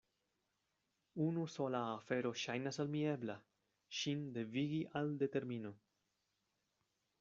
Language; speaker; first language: Esperanto; non-native, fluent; Spanish